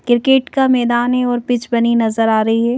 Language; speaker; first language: Hindi; native; Hindi